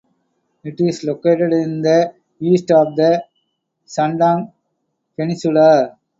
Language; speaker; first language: English; non-native, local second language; Tamil